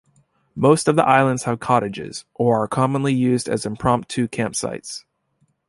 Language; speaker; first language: English; native; English